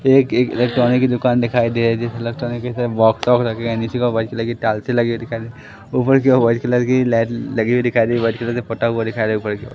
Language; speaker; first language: Hindi; native; Hindi